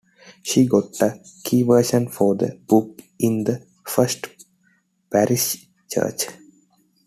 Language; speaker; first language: English; non-native, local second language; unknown